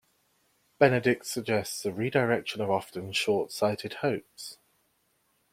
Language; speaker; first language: English; native; English